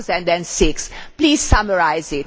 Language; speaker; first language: English; non-native, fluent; Hungarian